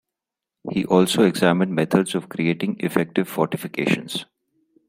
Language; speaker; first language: English; non-native, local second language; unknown